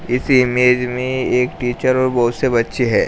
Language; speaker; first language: Hindi; native; Hindi